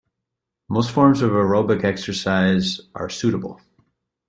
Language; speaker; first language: English; native; English